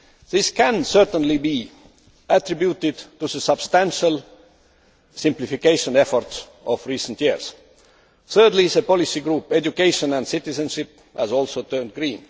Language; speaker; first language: English; non-native, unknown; Estonian